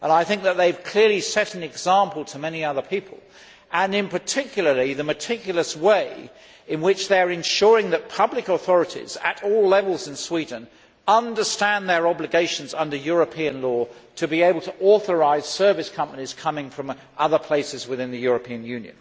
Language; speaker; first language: English; native; English